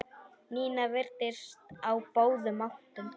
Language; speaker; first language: Icelandic; non-native, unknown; Polish